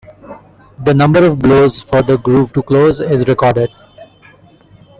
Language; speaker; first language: English; non-native, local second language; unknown